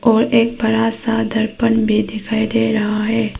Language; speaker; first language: Hindi; early bilingual, other home language; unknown